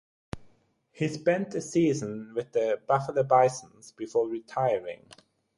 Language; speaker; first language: English; non-native, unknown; German